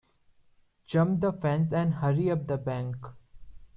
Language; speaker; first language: English; non-native, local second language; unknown